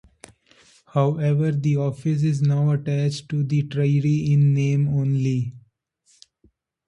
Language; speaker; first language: English; non-native, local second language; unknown